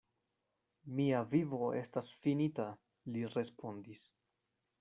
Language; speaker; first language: Esperanto; non-native, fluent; Spanish